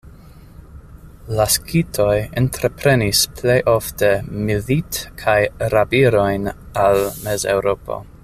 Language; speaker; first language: Esperanto; non-native, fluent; English